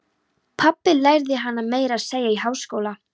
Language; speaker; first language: Icelandic; non-native, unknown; Polish